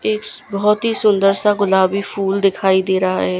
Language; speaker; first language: Hindi; non-native, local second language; Gujarati